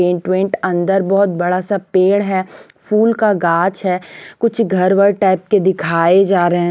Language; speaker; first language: Hindi; non-native, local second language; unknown